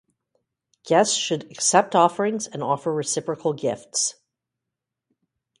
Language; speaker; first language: English; native; English